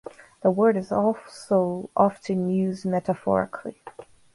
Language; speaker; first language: English; non-native, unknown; Russian